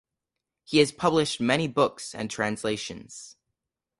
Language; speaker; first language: English; native; English